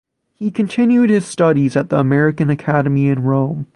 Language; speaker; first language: English; native; English